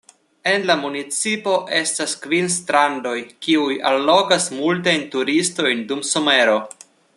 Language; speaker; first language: Esperanto; non-native, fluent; Russian